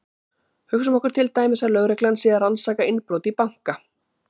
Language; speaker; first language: Icelandic; native; Icelandic